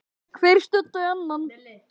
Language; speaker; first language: Icelandic; native; Icelandic